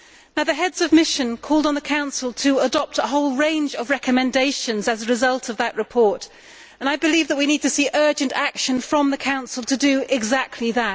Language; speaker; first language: English; native; English